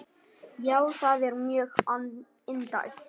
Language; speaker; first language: Icelandic; non-native, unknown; Vietnamese